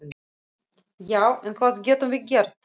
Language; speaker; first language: Icelandic; non-native, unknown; Russian